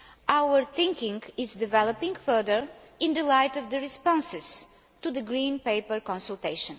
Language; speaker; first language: English; non-native, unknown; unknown